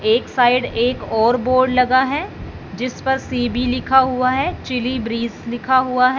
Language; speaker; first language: Hindi; non-native, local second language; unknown